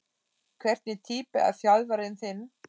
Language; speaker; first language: Icelandic; non-native, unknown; German